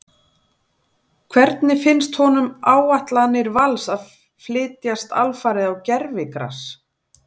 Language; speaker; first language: Icelandic; native; Icelandic